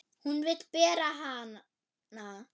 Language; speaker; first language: Icelandic; non-native, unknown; German